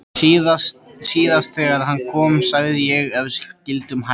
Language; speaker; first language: Icelandic; native; Icelandic